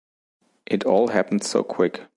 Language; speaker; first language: English; non-native, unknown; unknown